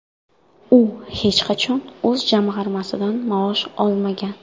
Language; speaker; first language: Uzbek; non-native, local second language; Kara-Kalpak